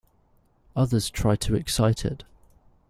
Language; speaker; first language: English; native; English